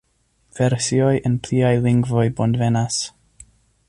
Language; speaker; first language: Esperanto; non-native, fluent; English